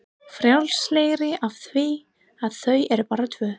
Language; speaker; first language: Icelandic; non-native, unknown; English